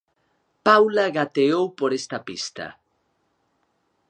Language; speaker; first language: Galician; native; Galician